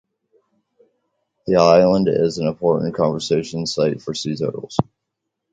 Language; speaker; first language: English; native; English